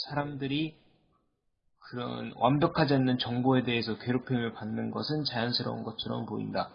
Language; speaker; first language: Korean; native; Korean